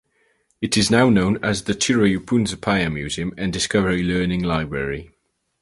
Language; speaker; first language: English; native; English